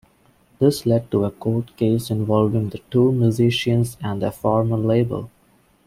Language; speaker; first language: English; non-native, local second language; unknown